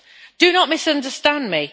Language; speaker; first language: English; native; English